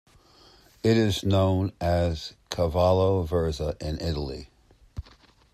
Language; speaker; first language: English; native; English